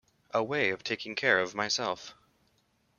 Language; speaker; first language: English; native; English